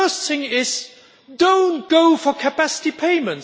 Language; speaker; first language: English; non-native, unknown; German